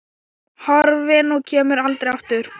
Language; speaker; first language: Icelandic; non-native, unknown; Thai